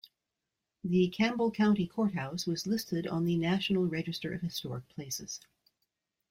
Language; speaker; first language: English; native; English